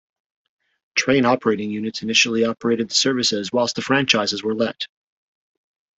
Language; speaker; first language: English; native; English